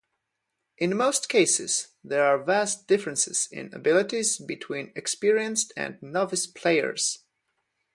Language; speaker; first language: English; non-native, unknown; Polish